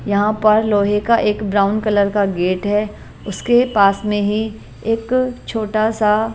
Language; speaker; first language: Hindi; non-native, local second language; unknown